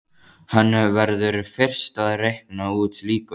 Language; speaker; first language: Icelandic; native; Icelandic